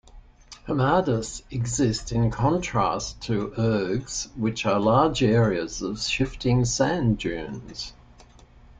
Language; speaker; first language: English; native; English